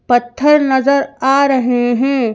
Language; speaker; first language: Hindi; native; Hindi